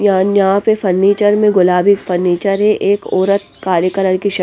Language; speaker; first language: Hindi; non-native, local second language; Punjabi